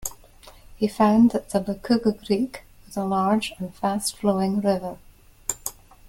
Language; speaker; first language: English; native; English